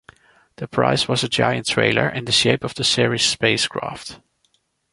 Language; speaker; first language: English; non-native, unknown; Dutch